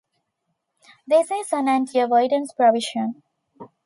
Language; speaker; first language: English; non-native, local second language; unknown